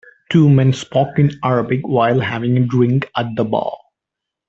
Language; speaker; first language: English; non-native, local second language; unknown